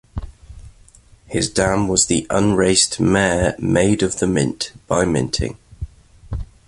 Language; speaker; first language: English; native; English